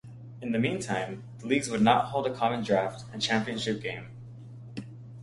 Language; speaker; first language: English; native; English